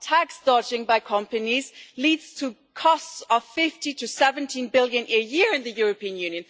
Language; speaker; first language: English; non-native, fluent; German